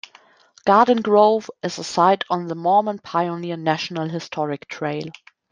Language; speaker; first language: English; non-native, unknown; German